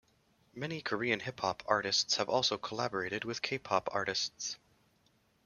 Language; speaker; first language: English; native; English